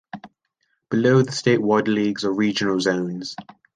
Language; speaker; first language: English; native; English